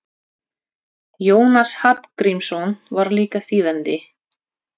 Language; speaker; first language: Icelandic; non-native, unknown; Russian